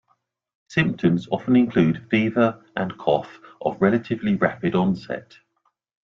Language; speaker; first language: English; native; English